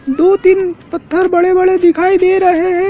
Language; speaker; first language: Hindi; native; Hindi